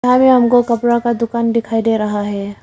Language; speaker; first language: Hindi; early bilingual, other home language; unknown